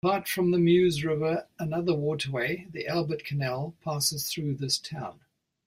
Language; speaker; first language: English; native; English